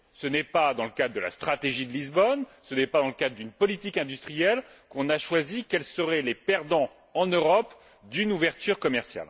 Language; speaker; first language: French; native; French